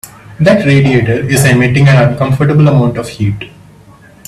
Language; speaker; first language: English; non-native, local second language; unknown